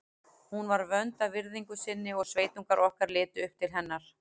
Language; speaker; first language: Icelandic; native; Icelandic